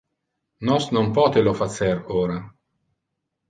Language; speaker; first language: Interlingua; non-native, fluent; Italian